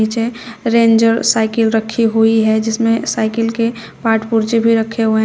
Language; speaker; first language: Hindi; native; Hindi